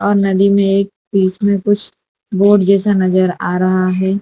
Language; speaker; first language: Hindi; non-native, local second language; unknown